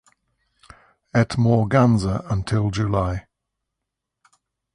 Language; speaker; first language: English; native; English